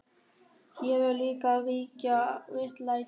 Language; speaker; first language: Icelandic; non-native, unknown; German